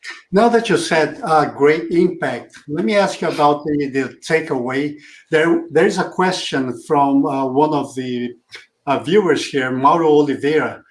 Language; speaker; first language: English; non-native, fluent; Portuguese